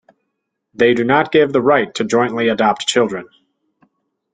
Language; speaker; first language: English; native; English